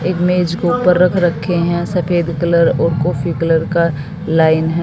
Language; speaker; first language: Hindi; native; Hindi